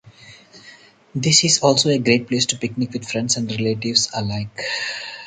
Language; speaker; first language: English; non-native, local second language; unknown